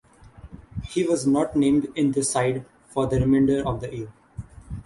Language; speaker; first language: English; non-native, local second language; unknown